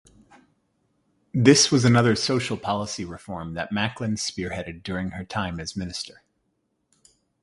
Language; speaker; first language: English; native; English